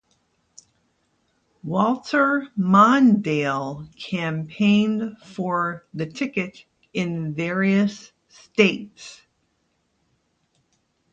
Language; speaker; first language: English; native; English